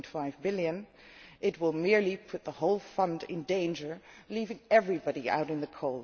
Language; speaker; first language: English; non-native, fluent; Dutch